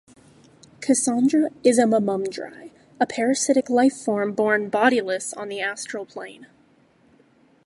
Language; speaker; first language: English; native; English